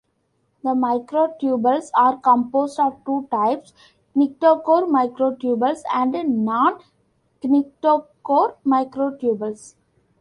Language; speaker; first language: English; non-native, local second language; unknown